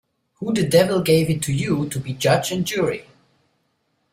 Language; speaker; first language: English; non-native, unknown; German